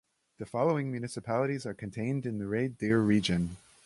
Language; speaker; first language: English; native; English